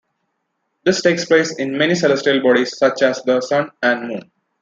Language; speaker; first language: English; non-native, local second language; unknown